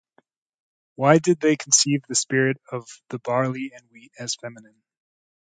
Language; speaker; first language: English; native; English